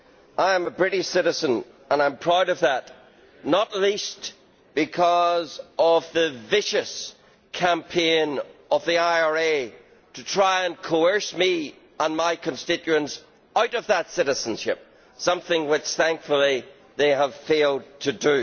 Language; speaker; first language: English; native; English